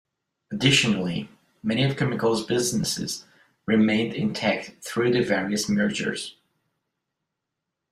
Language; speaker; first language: English; non-native, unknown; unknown